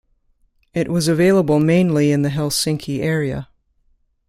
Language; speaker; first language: English; native; English